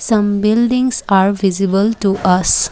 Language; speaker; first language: English; non-native, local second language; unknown